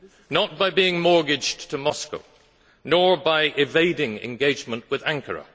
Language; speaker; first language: English; native; English